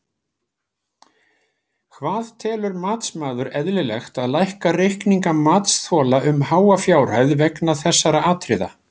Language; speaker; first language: Icelandic; native; Icelandic